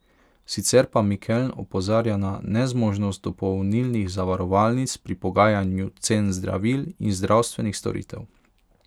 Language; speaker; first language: Slovenian; non-native, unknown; Hungarian